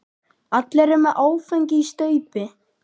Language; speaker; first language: Icelandic; native; Icelandic